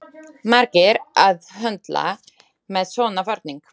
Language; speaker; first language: Icelandic; non-native, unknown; Slovak